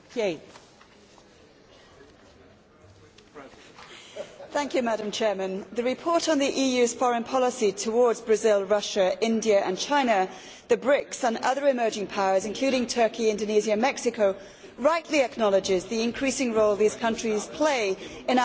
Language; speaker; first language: English; native; English